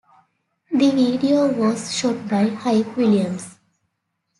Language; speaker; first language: English; native; English